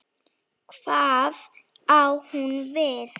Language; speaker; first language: Icelandic; non-native, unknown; Slovak